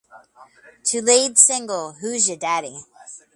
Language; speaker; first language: English; native; English